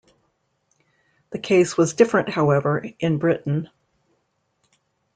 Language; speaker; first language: English; native; English